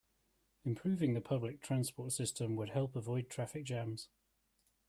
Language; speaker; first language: English; native; English